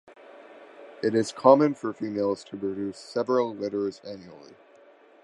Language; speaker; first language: English; native; English